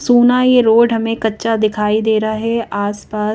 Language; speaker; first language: Hindi; native; Hindi